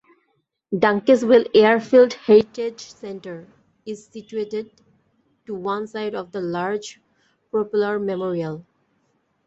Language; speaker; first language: English; non-native, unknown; Bangla